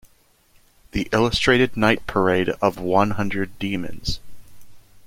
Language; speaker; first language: English; native; English